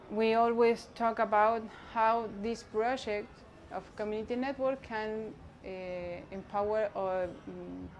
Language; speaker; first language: English; non-native, learner; Spanish